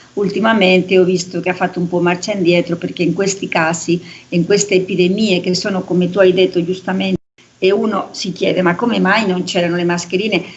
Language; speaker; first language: Italian; non-native, related language; Spanish